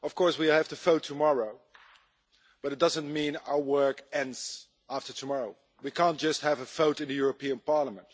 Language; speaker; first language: English; non-native, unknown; Dutch